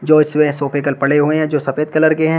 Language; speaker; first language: Hindi; native; Hindi